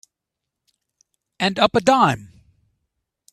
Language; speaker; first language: English; native; English